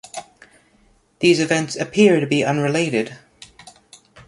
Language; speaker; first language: English; native; English